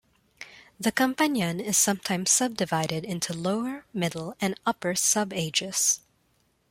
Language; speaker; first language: English; non-native, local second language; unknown